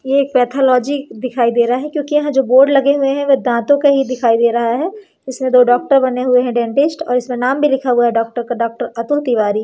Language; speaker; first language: Hindi; native; Hindi